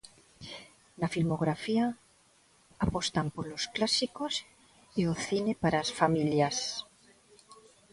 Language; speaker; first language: Galician; non-native, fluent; Spanish